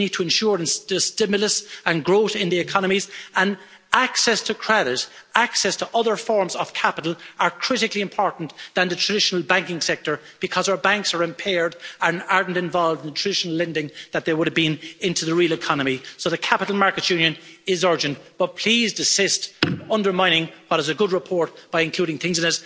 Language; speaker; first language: English; native; English